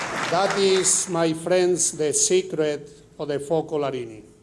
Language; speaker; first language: English; non-native, local second language; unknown